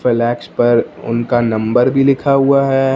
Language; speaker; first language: Hindi; non-native, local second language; Punjabi